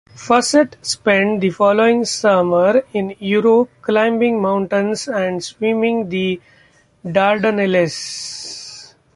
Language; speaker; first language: English; non-native, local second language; Marathi